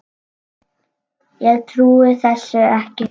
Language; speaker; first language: Icelandic; native; Icelandic